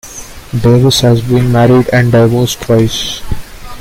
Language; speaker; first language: English; non-native, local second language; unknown